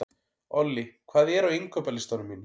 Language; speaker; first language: Icelandic; native; Icelandic